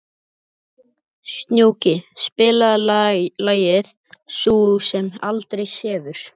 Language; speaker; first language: Icelandic; native; Icelandic